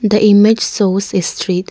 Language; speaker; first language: English; non-native, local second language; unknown